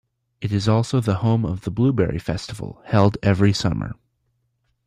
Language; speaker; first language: English; native; English